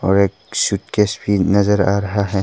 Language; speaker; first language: Hindi; non-native, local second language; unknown